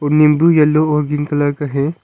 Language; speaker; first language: Hindi; non-native, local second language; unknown